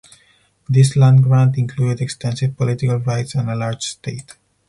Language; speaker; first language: English; non-native, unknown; Spanish